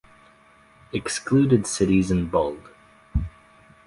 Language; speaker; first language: English; native; English